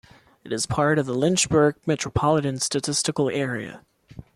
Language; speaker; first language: English; non-native, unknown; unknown